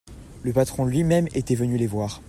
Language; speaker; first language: French; native; French